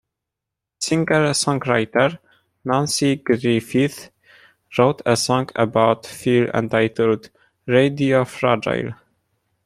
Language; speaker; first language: English; non-native, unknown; Polish